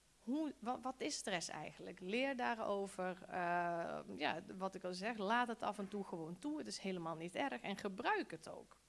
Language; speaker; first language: Dutch; early bilingual, other home language; Bosnian